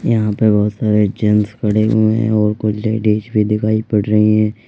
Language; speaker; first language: Hindi; native; Hindi